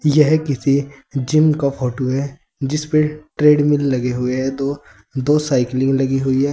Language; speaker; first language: Hindi; native; Hindi